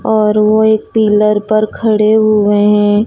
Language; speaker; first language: Hindi; native; Hindi